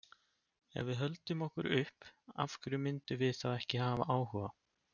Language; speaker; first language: Icelandic; native; Icelandic